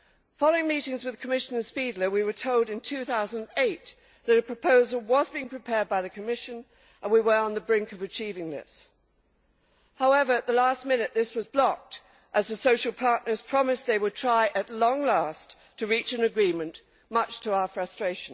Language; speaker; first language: English; native; English